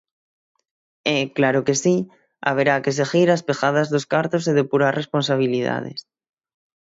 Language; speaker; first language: Galician; native; Galician